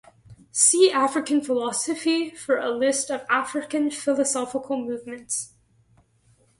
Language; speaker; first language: English; native; English